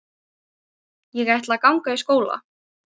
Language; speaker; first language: Icelandic; non-native, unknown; Ukrainian